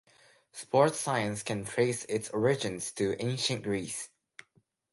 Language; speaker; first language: English; non-native, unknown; Japanese